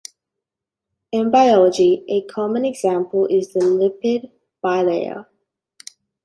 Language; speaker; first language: English; native; English